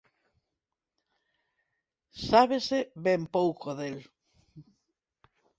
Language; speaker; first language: Galician; non-native, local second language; Spanish